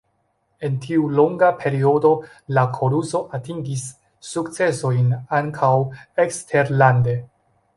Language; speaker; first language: Esperanto; non-native, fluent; Chinese